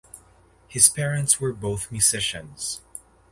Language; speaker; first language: English; non-native, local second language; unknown